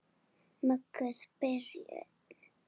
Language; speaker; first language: Icelandic; non-native, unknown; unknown